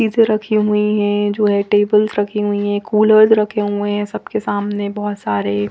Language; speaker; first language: Hindi; non-native, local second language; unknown